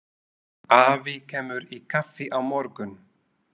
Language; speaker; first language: Icelandic; non-native, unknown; Slovak